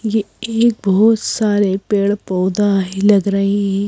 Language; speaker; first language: Hindi; native; Hindi